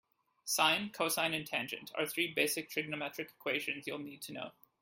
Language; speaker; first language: English; native; English